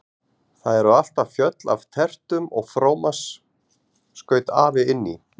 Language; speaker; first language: Icelandic; native; Icelandic